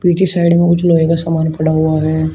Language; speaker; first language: Hindi; native; Hindi